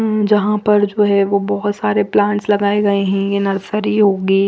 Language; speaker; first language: Hindi; non-native, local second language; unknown